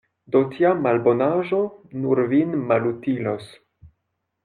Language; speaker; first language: Esperanto; non-native, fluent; French